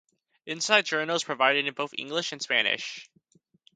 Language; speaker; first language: English; native; English